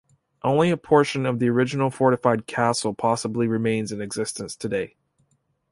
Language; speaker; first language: English; native; English